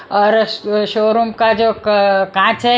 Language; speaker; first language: Hindi; non-native, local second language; Punjabi